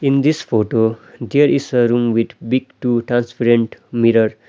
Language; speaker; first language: English; non-native, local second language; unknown